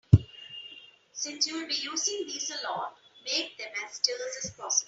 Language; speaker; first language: English; non-native, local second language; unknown